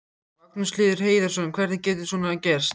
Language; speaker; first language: Icelandic; native; Icelandic